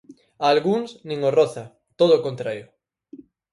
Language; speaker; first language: Galician; native; Galician